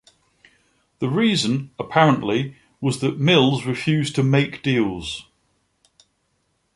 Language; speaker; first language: English; native; English